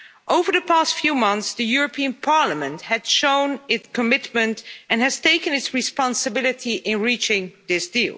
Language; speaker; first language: English; non-native, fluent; Dutch